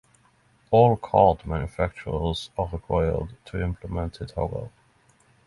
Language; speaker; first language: English; non-native, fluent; Norwegian